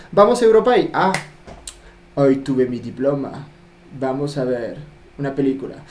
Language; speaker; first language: Spanish; non-native, fluent; French